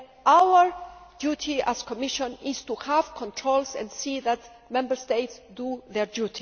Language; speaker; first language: English; non-native, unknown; Greek